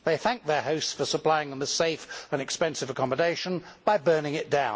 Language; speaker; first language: English; native; English